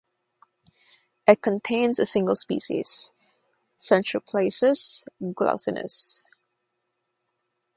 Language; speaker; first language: English; non-native, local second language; Filipino